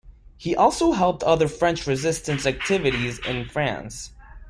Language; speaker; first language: English; non-native, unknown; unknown